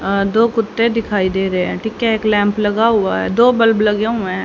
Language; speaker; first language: Hindi; native; Hindi